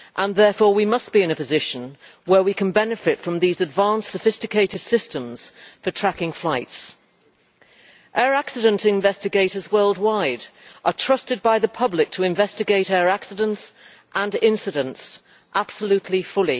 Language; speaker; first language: English; native; English